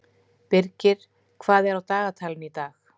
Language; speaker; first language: Icelandic; native; Icelandic